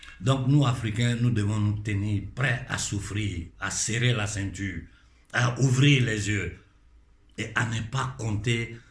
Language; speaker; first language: French; non-native, local second language; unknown